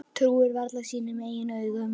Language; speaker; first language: Icelandic; native; Icelandic